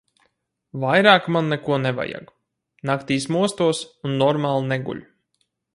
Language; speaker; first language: Latvian; native; Latvian